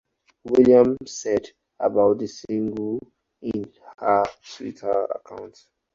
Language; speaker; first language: English; non-native, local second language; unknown